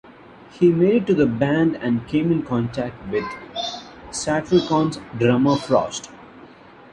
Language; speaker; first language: English; non-native, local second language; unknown